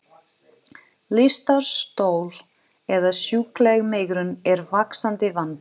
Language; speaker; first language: Icelandic; non-native, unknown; Portuguese